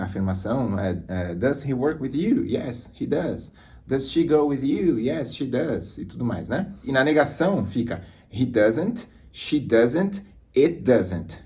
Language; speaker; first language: English; non-native, fluent; Portuguese